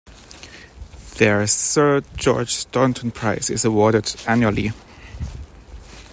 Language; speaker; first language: English; non-native, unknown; German